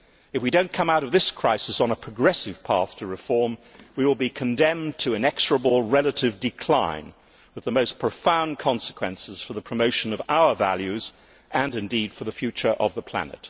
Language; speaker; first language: English; native; English